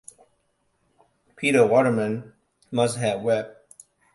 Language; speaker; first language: English; non-native, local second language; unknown